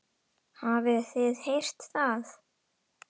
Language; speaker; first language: Icelandic; non-native, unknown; Indonesian